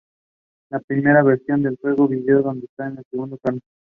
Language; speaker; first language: English; non-native, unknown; Spanish